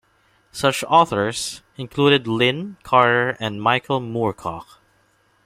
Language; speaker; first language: English; non-native, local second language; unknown